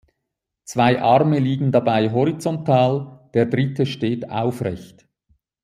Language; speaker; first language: German; native; German